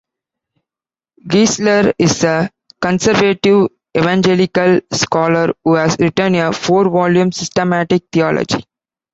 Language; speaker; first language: English; non-native, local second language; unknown